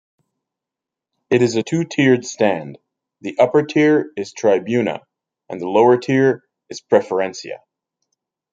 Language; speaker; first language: English; native; English